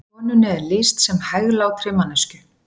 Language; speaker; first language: Icelandic; native; Icelandic